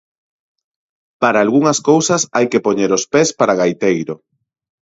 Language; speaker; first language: Galician; non-native, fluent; Spanish